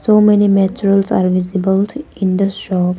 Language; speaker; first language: English; non-native, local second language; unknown